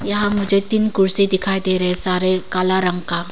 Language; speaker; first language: Hindi; non-native, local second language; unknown